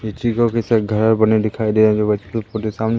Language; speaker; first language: Hindi; native; Hindi